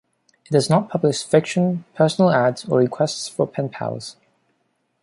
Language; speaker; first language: English; non-native, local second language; Cantonese